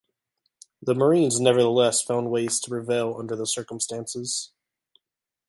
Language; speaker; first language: English; native; English